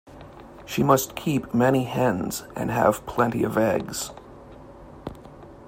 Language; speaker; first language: English; native; English